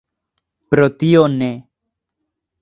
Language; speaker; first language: Esperanto; non-native, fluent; Spanish